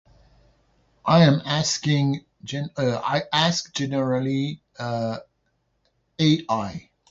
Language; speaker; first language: English; non-native, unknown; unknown